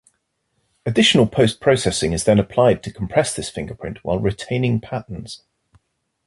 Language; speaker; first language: English; native; English